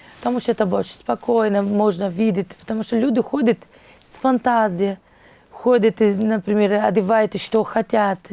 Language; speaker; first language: Russian; non-native, fluent; Portuguese